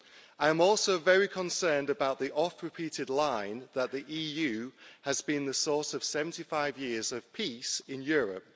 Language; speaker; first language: English; native; English